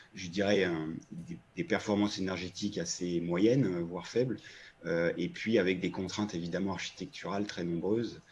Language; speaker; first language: French; native; French